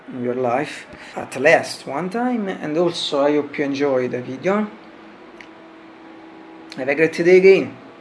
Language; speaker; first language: English; non-native, learner; Italian